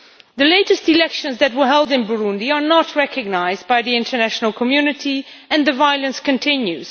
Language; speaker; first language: English; non-native, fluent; Dutch